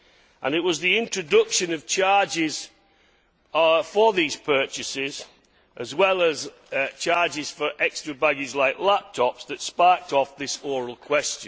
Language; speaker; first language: English; native; English